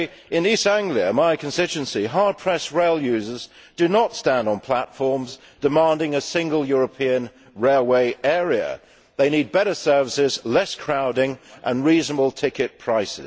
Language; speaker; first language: English; native; English